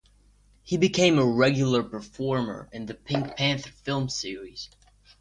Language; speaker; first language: English; non-native, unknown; Russian